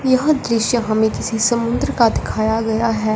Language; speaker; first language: Hindi; non-native, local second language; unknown